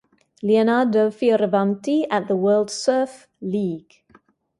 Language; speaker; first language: English; native; English